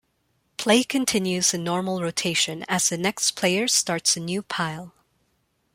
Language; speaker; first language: English; non-native, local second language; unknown